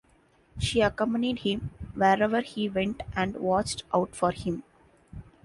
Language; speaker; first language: English; non-native, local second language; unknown